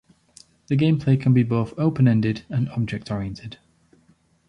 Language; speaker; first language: English; native; English